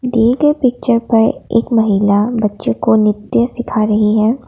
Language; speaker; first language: Hindi; non-native, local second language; Assamese